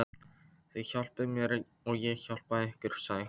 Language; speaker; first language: Icelandic; non-native, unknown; Polish